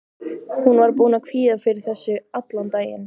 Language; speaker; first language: Icelandic; native; Icelandic